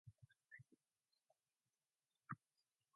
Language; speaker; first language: English; non-native, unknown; Mongolian